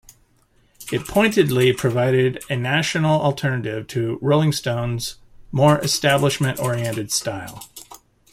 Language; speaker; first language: English; native; English